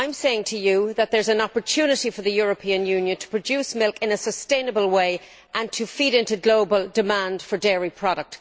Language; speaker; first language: English; native; English